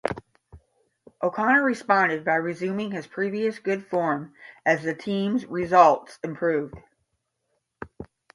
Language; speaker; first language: English; native; English